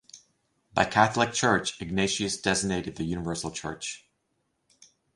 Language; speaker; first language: English; native; English